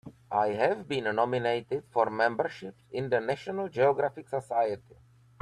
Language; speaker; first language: English; native; English